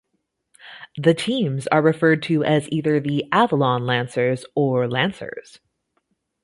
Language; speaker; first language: English; native; English